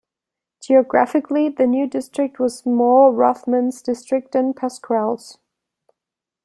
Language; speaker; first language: English; non-native, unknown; German